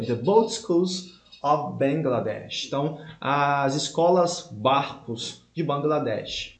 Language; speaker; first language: English; non-native, fluent; Portuguese